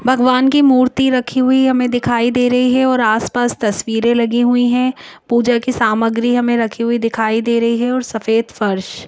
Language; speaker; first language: Hindi; native; Hindi